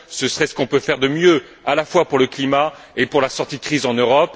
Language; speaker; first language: French; native; French